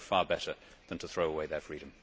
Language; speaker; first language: English; native; English